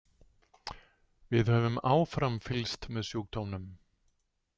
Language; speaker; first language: Icelandic; native; Icelandic